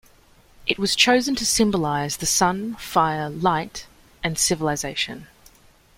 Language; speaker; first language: English; native; English